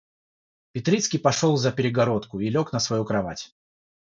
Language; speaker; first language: Russian; non-native, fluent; Georgian